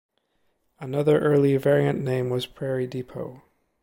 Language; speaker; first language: English; native; English